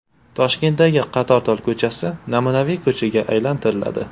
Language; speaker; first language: Uzbek; native; Uzbek